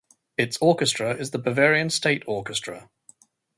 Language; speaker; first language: English; native; English